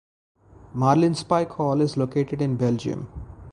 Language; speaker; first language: English; non-native, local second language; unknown